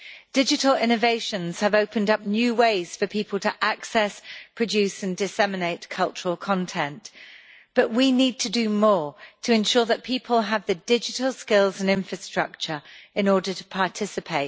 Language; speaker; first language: English; native; English